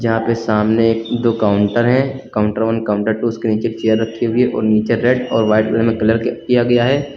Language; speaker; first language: Hindi; native; Hindi